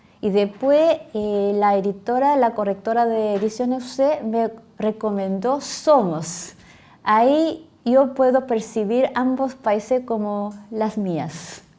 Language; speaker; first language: Spanish; non-native, fluent; Korean